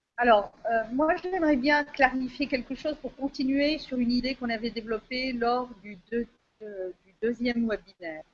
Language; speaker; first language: French; non-native, local second language; Arabic